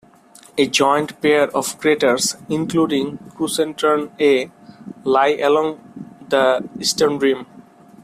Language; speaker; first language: English; non-native, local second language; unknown